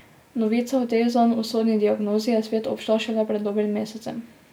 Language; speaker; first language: Slovenian; native; Slovenian